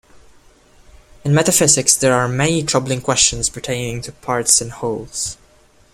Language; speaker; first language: English; non-native, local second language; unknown